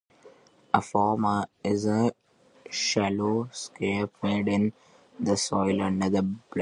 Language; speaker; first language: English; non-native, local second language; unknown